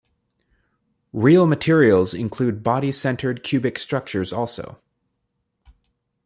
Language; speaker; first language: English; native; English